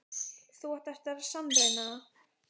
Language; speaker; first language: Icelandic; native; Icelandic